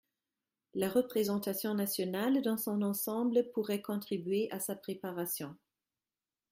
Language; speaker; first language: French; non-native, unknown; German